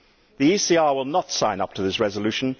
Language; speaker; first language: English; native; English